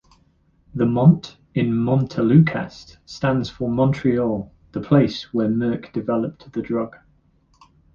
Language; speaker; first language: English; native; English